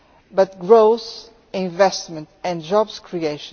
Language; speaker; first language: English; non-native, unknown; Portuguese